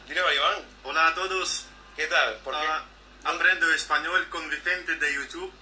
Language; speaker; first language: Spanish; native; Spanish